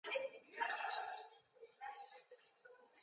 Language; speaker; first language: English; native; English